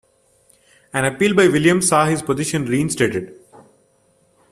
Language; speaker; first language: English; non-native, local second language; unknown